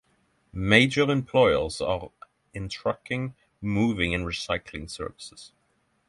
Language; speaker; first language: English; non-native, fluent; Norwegian